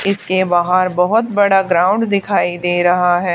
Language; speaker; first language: Hindi; native; Hindi